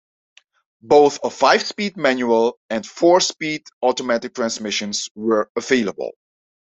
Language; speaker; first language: English; non-native, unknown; Dutch